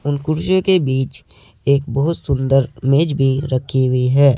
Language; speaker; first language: Hindi; native; Hindi